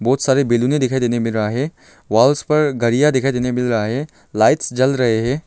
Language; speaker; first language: Hindi; non-native, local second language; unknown